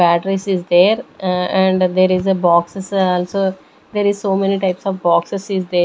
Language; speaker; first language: English; non-native, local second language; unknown